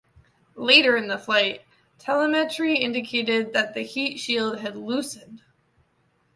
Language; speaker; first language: English; native; English